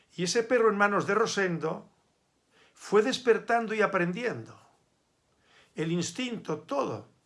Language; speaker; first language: Spanish; native; Spanish